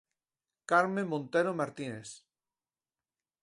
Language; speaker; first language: Galician; native; Galician